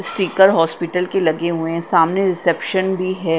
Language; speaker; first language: Hindi; non-native, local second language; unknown